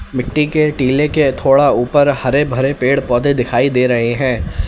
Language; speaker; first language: Hindi; native; Hindi